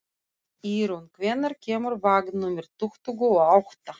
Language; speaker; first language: Icelandic; non-native, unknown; Russian